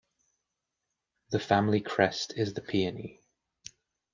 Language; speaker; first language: English; native; English